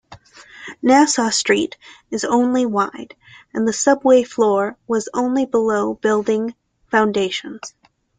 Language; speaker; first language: English; native; English